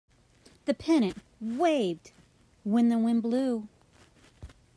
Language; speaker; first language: English; native; English